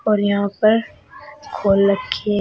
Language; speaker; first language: Hindi; native; Hindi